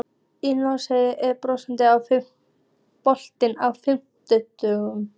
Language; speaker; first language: Icelandic; native; Icelandic